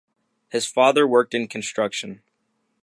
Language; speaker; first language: English; native; English